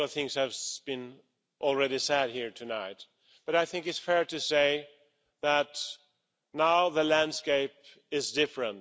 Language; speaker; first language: English; non-native, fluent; Swedish